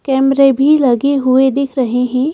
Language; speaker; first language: Hindi; native; Hindi